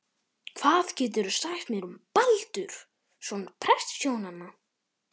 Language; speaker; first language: Icelandic; native; Icelandic